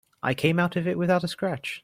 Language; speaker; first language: English; native; English